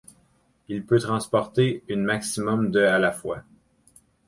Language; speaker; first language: French; native; French